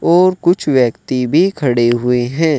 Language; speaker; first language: Hindi; native; Hindi